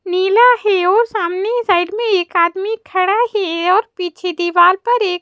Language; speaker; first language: Hindi; native; Hindi